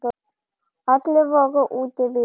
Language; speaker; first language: Icelandic; non-native, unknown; German